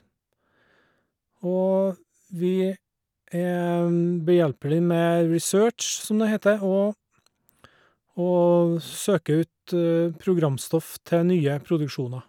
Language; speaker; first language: Norwegian; native; Norwegian